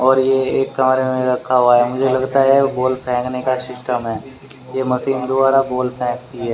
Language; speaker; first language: Hindi; native; Hindi